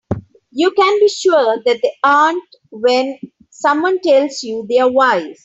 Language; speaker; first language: English; non-native, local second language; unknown